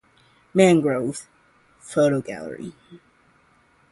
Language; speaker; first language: English; non-native, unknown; Georgian